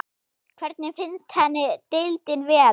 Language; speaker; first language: Icelandic; non-native, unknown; German